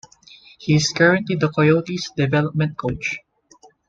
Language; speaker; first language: English; non-native, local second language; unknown